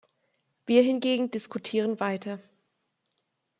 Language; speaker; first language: German; native; German